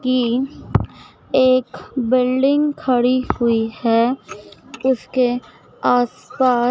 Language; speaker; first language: Hindi; native; Hindi